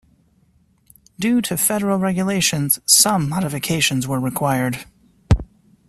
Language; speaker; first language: English; native; English